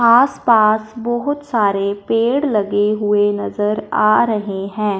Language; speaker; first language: Hindi; non-native, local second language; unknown